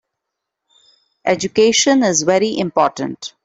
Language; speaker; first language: English; non-native, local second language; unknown